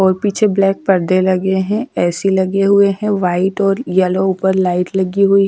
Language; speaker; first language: Hindi; non-native, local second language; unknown